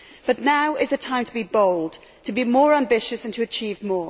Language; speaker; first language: English; native; English